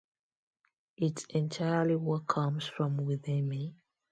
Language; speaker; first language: English; non-native, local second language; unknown